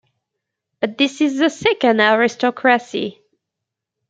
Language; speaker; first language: English; native; English